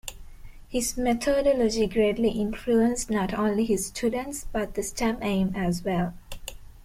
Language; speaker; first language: English; non-native, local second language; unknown